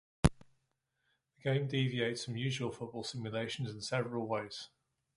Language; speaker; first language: English; native; English